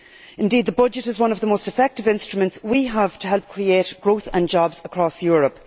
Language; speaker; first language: English; native; English